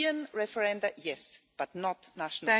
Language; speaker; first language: English; non-native, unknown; German